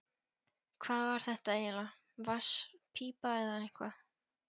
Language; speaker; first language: Icelandic; non-native, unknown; Polish